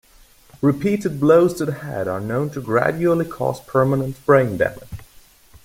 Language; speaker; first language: English; non-native, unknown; German